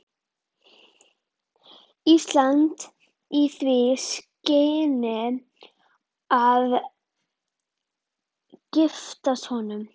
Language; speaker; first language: Icelandic; native; Icelandic